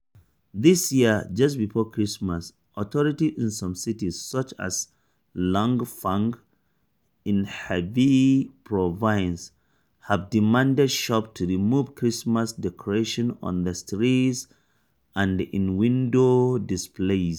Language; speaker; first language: English; non-native, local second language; Hausa